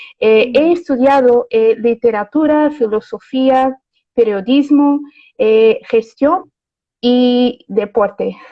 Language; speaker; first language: Spanish; non-native, related language; Portuguese